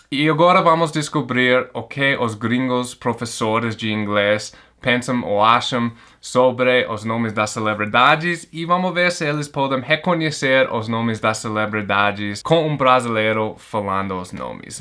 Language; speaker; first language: Portuguese; non-native, fluent; English